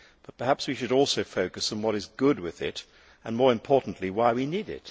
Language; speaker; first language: English; native; English